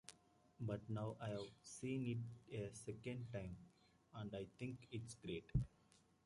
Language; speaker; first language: English; native; English